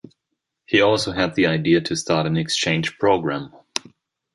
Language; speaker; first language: English; non-native, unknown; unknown